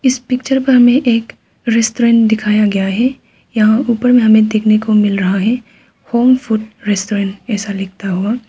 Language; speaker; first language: Hindi; non-native, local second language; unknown